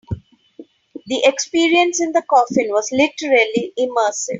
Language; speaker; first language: English; non-native, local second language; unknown